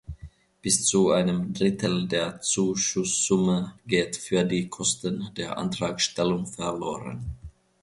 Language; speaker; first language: German; non-native, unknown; Finnish